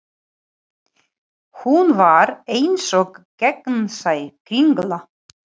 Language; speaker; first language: Icelandic; non-native, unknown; Ukrainian